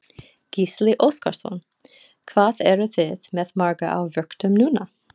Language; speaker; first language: Icelandic; non-native, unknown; English